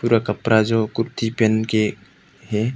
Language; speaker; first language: Hindi; non-native, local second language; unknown